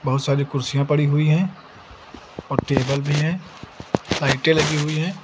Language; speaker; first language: Hindi; native; Hindi